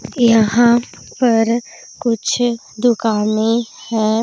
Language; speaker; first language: Hindi; non-native, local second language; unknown